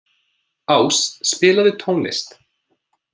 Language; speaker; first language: Icelandic; non-native, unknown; English